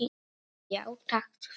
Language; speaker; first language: Icelandic; non-native, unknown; Polish